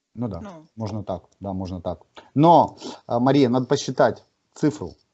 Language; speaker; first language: Russian; native; Russian